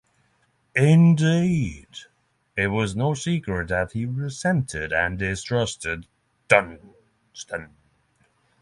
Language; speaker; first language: English; non-native, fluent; Norwegian